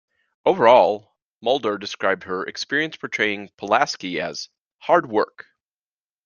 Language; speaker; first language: English; native; English